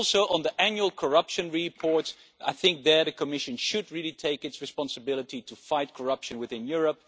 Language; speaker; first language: English; non-native, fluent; Dutch